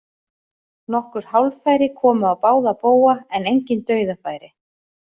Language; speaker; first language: Icelandic; native; Icelandic